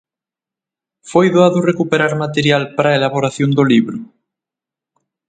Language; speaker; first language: Galician; native; Galician